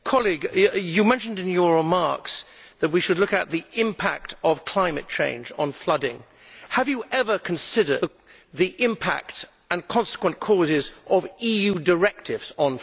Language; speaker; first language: English; native; English